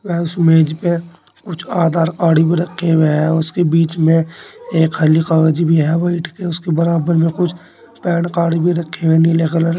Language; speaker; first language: Hindi; native; Hindi